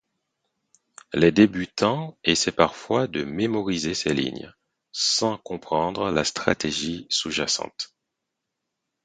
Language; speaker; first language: French; non-native, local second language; Haitian Creole